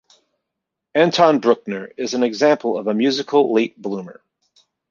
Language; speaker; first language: English; native; English